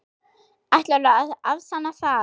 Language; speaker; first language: Icelandic; non-native, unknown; German